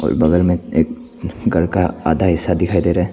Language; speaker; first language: Hindi; non-native, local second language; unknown